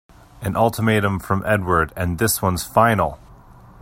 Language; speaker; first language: English; native; English